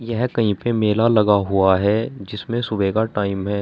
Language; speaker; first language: Hindi; native; Hindi